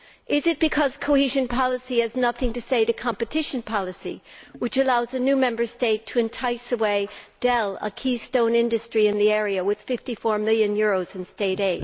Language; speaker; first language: English; native; English